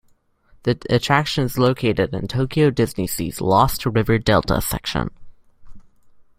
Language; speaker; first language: English; native; English